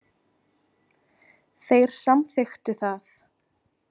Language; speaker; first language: Icelandic; native; Icelandic